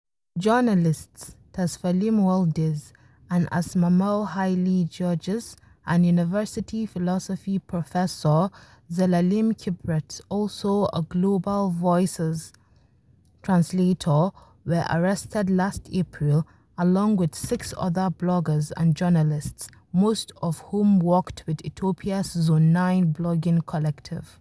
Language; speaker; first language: English; non-native, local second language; Hausa